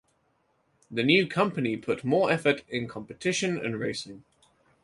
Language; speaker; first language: English; native; English